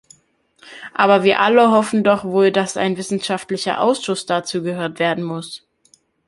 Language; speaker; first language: German; native; German